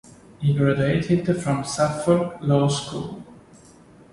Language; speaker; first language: English; non-native, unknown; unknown